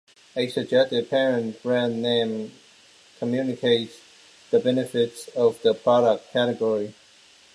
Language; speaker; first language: English; non-native, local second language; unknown